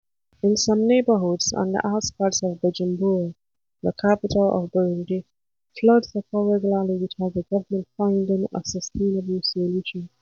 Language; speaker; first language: English; non-native, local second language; Hausa